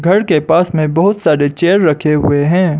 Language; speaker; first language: Hindi; non-native, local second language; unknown